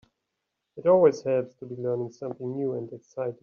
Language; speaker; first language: English; native; English